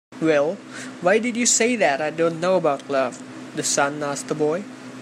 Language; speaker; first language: English; non-native, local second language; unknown